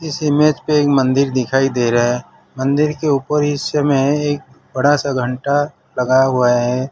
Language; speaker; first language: Hindi; non-native, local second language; Gujarati